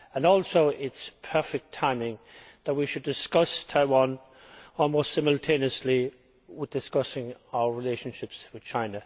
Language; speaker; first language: English; native; English